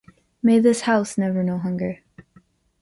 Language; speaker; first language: English; native; English